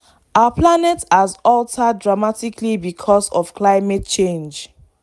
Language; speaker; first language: English; non-native, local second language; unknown